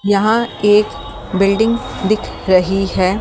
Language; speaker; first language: Hindi; native; Hindi